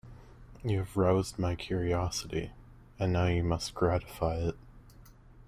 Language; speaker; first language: English; native; English